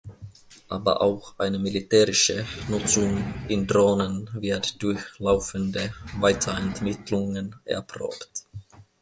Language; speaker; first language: German; non-native, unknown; Finnish